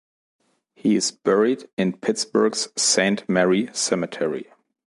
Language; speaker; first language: English; non-native, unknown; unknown